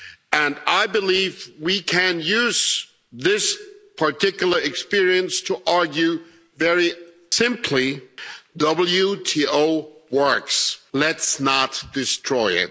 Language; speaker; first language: English; non-native, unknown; German